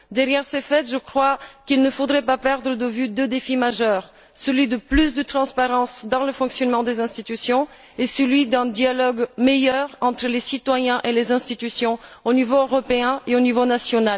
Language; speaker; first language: French; non-native, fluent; Bulgarian